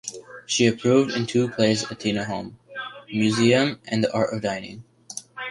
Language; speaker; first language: English; native; English